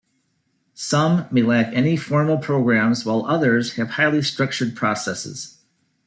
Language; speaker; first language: English; native; English